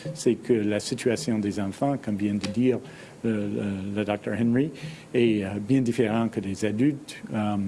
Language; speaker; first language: French; non-native, fluent; English